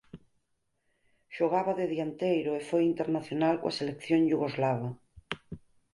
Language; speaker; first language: Galician; native; Galician